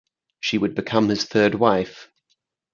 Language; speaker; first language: English; native; English